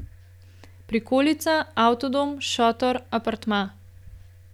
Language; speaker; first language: Slovenian; native; Slovenian